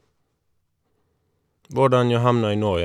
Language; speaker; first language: Norwegian; non-native, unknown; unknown